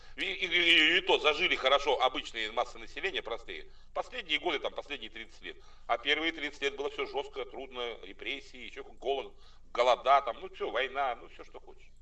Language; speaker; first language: Russian; native; Russian